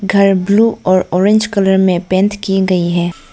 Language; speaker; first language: Hindi; non-native, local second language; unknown